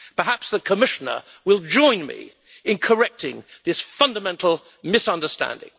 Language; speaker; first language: English; native; English